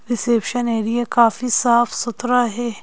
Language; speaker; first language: Hindi; native; Hindi